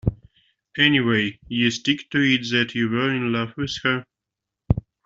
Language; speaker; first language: English; native; English